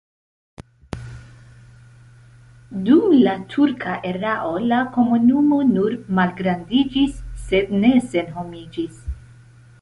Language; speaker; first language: Esperanto; non-native, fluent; Central Kurdish